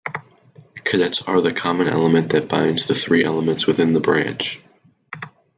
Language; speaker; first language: English; native; English